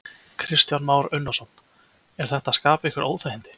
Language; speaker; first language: Icelandic; native; Icelandic